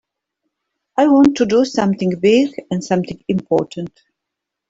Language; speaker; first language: English; native; English